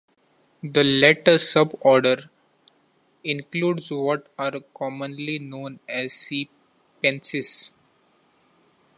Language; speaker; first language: English; non-native, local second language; Marathi